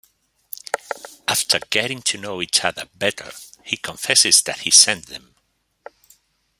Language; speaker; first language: English; non-native, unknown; Spanish